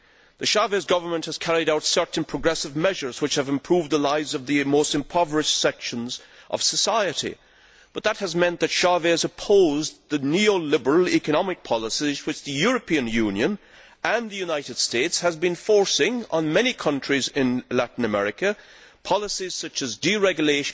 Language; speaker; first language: English; native; English